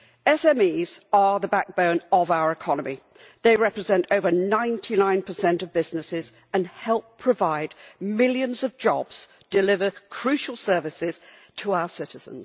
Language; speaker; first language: English; native; English